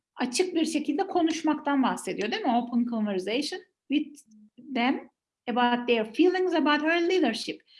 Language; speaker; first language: English; non-native, fluent; Turkish